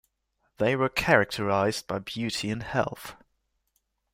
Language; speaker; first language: English; non-native, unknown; German